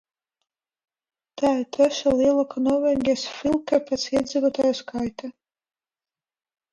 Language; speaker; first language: Latvian; non-native, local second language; Russian